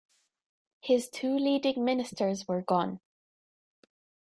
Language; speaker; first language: English; native; English